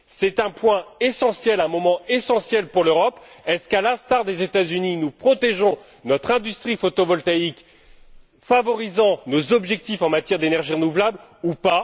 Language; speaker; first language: French; native; French